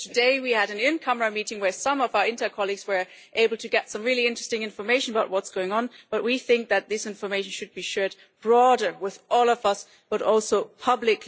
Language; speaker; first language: English; non-native, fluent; German